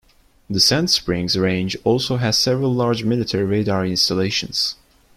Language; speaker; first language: English; non-native, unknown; Turkish